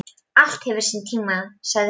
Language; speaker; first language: Icelandic; non-native, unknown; Polish